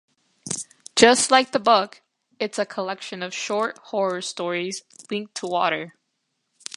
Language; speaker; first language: English; native; English